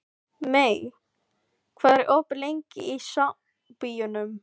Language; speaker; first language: Icelandic; non-native, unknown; Filipino